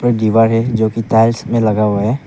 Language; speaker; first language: Hindi; early bilingual, other home language; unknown